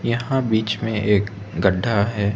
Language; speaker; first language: Hindi; non-native, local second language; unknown